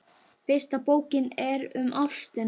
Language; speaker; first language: Icelandic; native; Icelandic